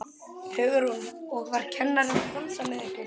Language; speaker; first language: Icelandic; native; Icelandic